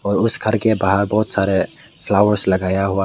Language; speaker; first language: Hindi; non-native, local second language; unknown